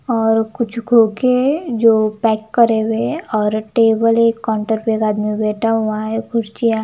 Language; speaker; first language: Hindi; non-native, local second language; Punjabi